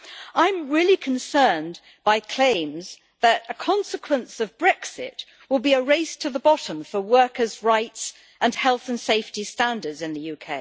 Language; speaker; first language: English; native; English